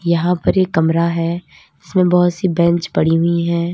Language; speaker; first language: Hindi; native; Hindi